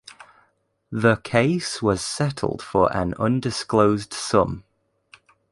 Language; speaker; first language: English; native; English